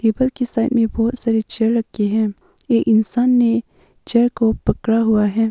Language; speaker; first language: Hindi; early bilingual, other home language; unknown